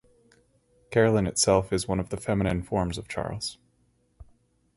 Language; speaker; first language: English; native; English